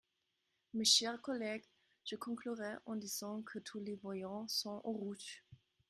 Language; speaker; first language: French; non-native, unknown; German